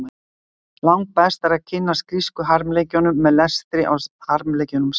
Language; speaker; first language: Icelandic; native; Icelandic